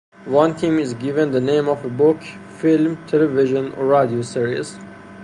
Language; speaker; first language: English; non-native, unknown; Persian